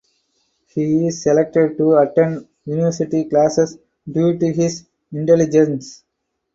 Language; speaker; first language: English; non-native, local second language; Tamil